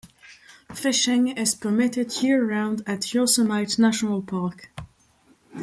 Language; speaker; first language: English; non-native, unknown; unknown